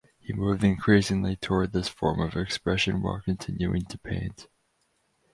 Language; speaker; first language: English; native; English